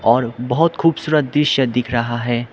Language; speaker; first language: Hindi; non-native, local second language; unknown